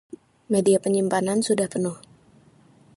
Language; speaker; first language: Indonesian; native; Indonesian